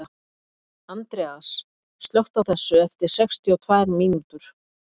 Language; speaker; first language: Icelandic; native; Icelandic